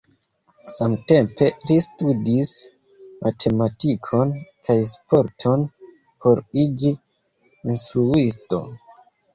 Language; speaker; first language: Esperanto; non-native, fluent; Kinyarwanda